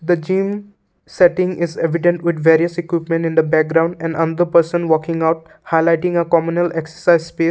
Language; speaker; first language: English; non-native, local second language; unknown